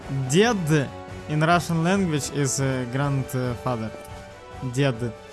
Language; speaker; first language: English; non-native, learner; Russian